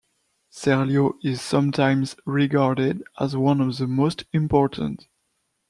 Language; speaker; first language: English; non-native, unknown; French